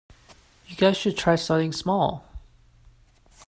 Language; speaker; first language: English; non-native, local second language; Cantonese